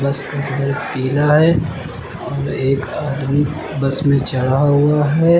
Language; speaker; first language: Hindi; native; Hindi